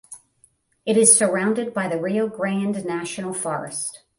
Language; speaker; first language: English; native; English